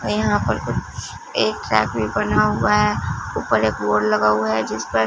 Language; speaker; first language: Hindi; non-native, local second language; Punjabi